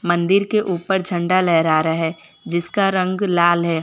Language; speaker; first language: Hindi; non-native, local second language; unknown